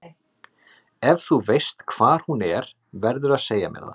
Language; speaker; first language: Icelandic; native; Icelandic